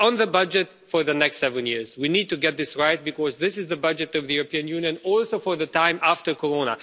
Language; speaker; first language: English; non-native, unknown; Romanian